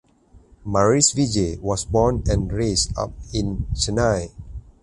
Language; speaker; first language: English; non-native, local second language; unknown